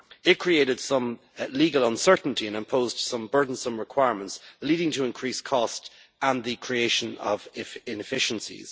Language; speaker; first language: English; native; English